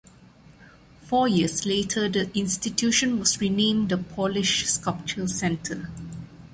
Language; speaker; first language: English; non-native, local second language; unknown